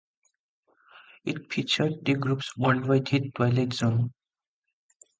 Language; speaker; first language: English; non-native, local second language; Assamese